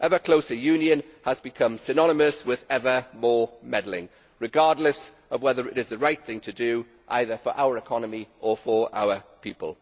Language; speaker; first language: English; native; English